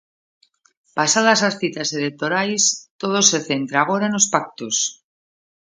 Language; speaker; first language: Galician; native; Galician